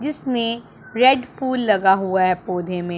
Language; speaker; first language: Hindi; non-native, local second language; Punjabi